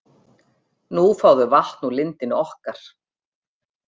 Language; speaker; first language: Icelandic; native; Icelandic